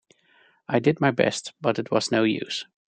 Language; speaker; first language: English; non-native, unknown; Dutch